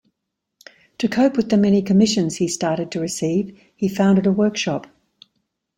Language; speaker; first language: English; native; English